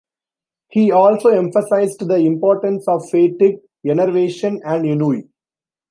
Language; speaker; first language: English; non-native, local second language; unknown